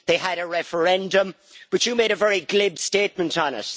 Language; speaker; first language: English; native; English